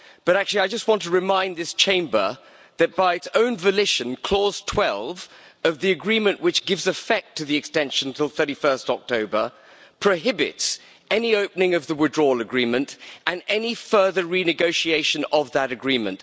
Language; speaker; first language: English; native; English